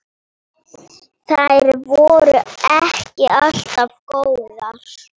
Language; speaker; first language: Icelandic; non-native, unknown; Polish